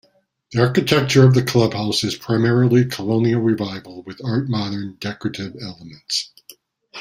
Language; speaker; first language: English; native; English